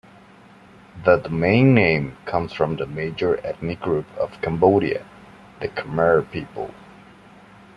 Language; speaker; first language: English; non-native, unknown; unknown